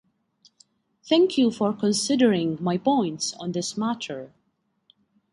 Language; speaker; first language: English; non-native, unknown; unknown